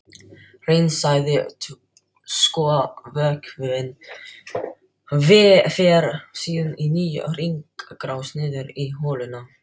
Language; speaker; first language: Icelandic; non-native, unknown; Filipino